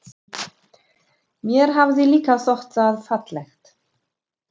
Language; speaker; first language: Icelandic; non-native, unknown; German